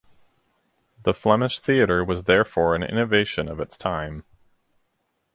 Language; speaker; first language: English; native; English